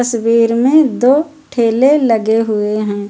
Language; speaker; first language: Hindi; native; Hindi